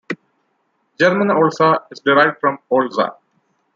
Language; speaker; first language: English; non-native, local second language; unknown